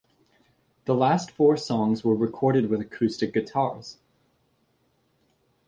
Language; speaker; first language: English; native; English